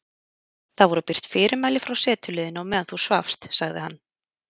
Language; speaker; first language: Icelandic; native; Icelandic